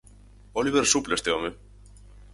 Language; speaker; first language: Galician; native; Galician